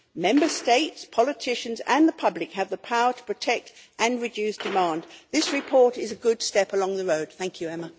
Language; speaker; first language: English; native; English